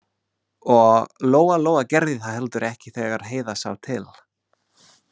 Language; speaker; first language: Icelandic; non-native, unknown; English